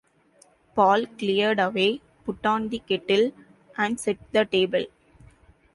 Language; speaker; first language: English; non-native, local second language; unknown